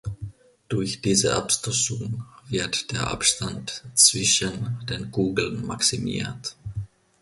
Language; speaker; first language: German; non-native, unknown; Finnish